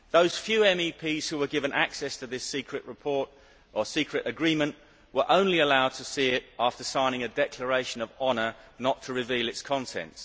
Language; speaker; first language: English; native; English